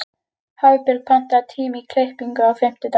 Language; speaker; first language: Icelandic; native; Icelandic